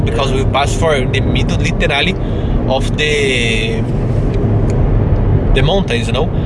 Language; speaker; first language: English; non-native, fluent; Portuguese